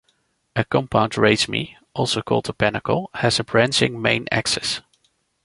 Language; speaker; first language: English; non-native, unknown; Dutch